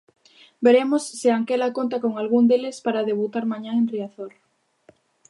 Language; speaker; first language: Galician; native; Galician